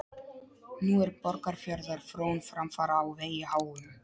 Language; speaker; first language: Icelandic; non-native, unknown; Polish